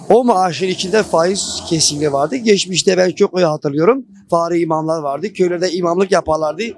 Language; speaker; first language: Turkish; non-native, local second language; Kurdish